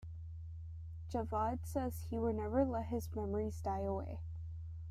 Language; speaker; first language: English; native; English